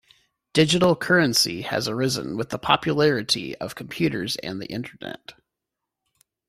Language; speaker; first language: English; native; English